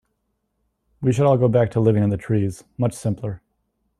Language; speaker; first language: English; native; English